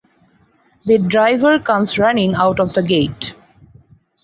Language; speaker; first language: English; non-native, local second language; Bangla